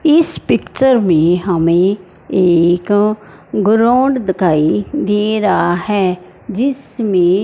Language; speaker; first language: Hindi; non-native, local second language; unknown